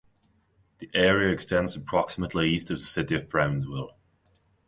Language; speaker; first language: English; non-native, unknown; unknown